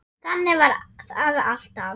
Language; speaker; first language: Icelandic; non-native, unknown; German